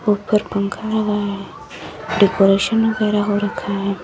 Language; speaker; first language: Hindi; native; Hindi